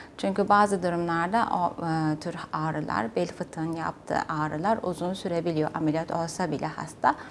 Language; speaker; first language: Turkish; non-native, fluent; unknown